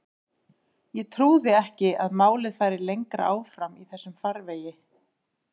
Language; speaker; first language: Icelandic; native; Icelandic